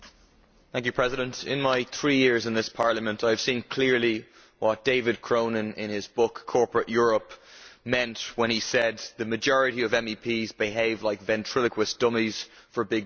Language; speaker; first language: English; native; English